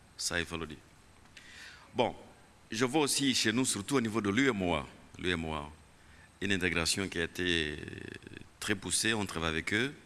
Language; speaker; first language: French; non-native, local second language; Kinyarwanda